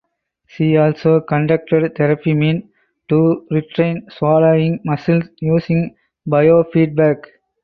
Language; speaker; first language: English; non-native, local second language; Tamil